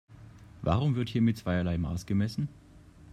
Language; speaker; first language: German; native; German